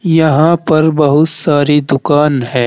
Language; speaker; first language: Hindi; native; Hindi